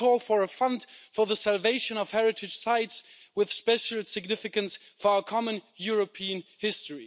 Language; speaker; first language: English; non-native, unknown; German